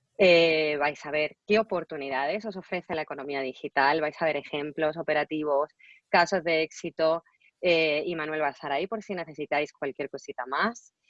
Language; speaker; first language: Spanish; native; Spanish